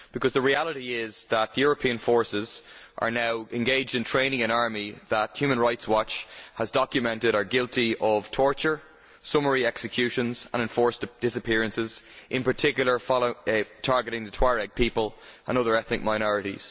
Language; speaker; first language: English; native; English